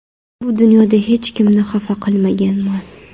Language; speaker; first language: Uzbek; non-native, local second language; Kara-Kalpak